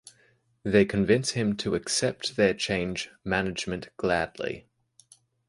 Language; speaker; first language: English; native; English